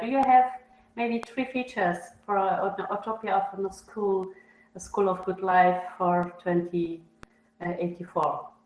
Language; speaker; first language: English; non-native, learner; German